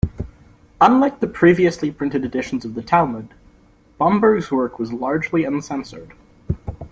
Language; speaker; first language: English; native; English